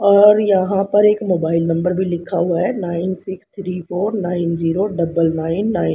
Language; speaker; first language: Hindi; native; Hindi